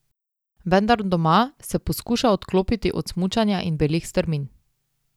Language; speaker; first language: Slovenian; native; Slovenian